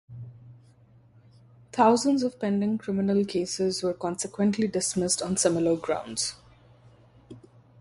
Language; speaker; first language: English; non-native, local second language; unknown